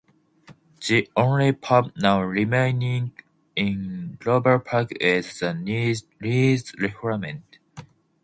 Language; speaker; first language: English; non-native, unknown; Japanese